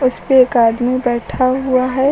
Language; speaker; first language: Hindi; native; Hindi